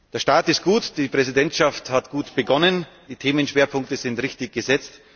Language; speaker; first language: German; native; German